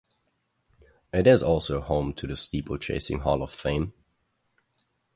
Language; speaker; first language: English; non-native, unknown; German